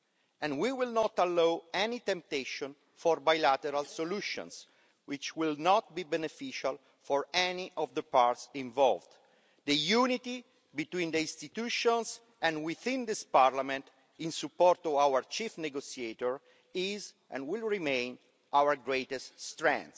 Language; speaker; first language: English; non-native, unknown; Italian